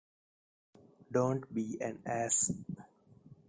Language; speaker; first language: English; non-native, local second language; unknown